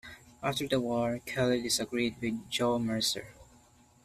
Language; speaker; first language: English; non-native, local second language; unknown